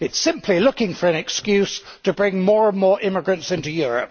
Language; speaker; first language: English; native; English